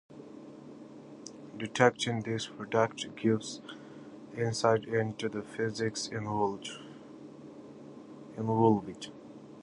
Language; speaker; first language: English; non-native, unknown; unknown